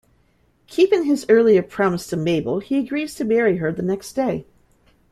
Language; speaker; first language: English; native; English